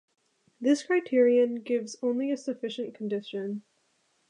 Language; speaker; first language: English; native; English